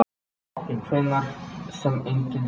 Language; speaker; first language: Icelandic; native; Icelandic